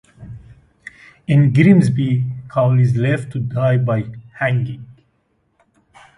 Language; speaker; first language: English; native; English